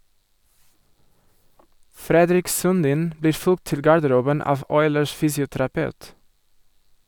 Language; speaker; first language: Norwegian; non-native, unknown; Portuguese